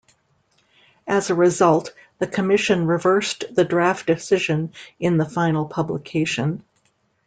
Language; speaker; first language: English; native; English